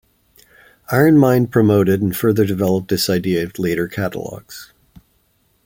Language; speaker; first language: English; native; English